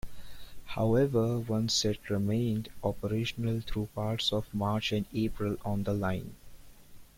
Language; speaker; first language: English; non-native, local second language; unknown